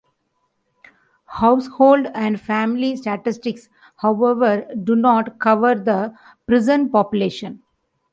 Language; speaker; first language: English; non-native, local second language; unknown